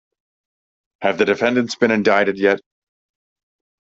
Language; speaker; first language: English; native; English